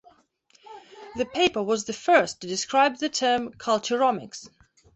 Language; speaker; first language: English; non-native, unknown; Belarusian